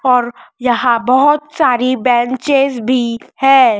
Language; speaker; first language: Hindi; native; Hindi